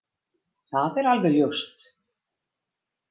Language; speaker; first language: Icelandic; native; Icelandic